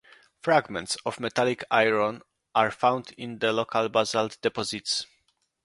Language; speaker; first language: English; non-native, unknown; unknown